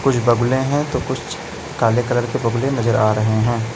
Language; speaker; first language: Hindi; native; Hindi